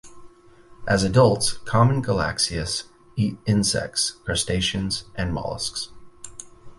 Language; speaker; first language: English; native; English